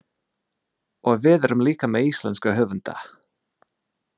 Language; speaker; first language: Icelandic; non-native, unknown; English